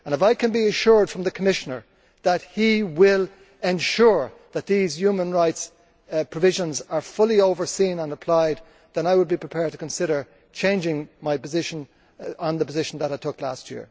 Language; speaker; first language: English; native; English